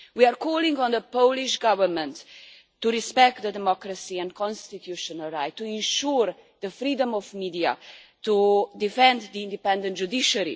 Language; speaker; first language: English; non-native, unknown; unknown